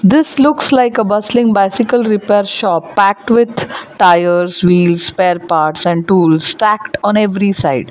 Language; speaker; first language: English; non-native, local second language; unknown